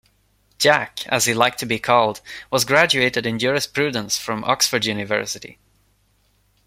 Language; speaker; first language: English; non-native, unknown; Swedish